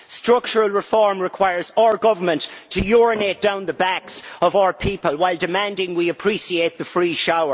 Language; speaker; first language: English; native; English